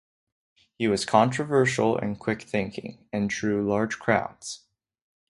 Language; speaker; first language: English; non-native, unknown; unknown